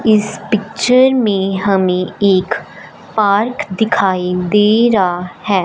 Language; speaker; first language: Hindi; non-native, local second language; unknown